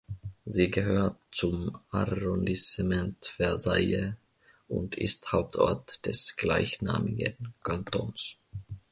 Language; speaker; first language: German; non-native, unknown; Finnish